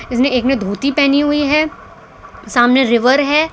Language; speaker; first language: Hindi; non-native, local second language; Gujarati